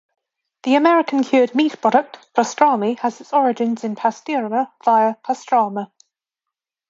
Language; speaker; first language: English; native; English